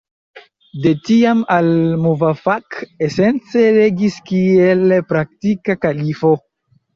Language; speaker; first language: Esperanto; non-native, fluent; Chinese